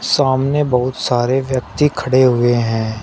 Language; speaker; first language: Hindi; native; Hindi